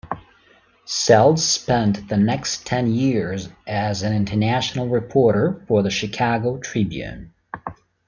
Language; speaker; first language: English; native; English